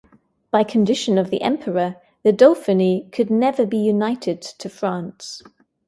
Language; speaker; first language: English; native; English